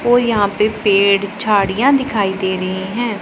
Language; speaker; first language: Hindi; non-native, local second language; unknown